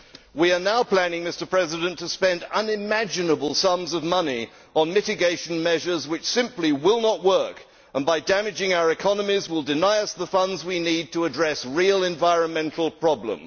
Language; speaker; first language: English; native; English